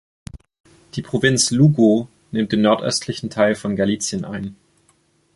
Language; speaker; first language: German; native; German